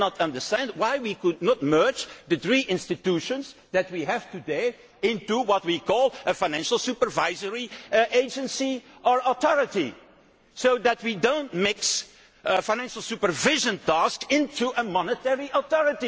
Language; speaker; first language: English; non-native, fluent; Dutch